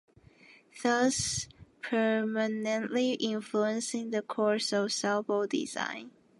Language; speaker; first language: English; non-native, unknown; Japanese